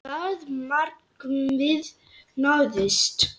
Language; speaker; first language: Icelandic; non-native, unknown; Lithuanian